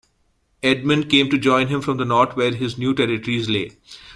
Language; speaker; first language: English; native; English